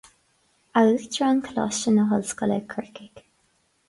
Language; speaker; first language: Irish; non-native, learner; English